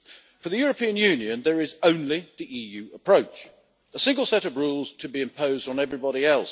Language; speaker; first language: English; native; English